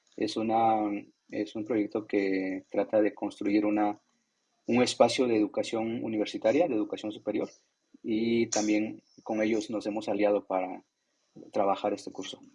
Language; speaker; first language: Spanish; non-native, local second language; Zapotec